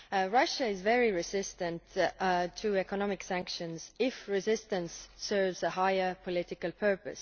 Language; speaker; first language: English; non-native, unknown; Estonian